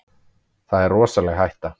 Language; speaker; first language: Icelandic; native; Icelandic